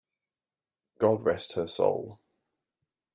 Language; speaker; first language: English; native; English